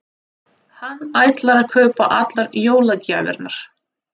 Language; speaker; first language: Icelandic; non-native, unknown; Russian